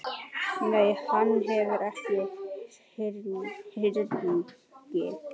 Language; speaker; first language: Icelandic; native; Icelandic